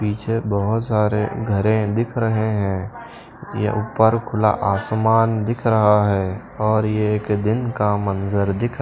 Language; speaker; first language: Hindi; non-native, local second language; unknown